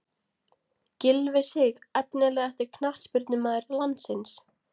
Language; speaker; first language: Icelandic; non-native, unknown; Latvian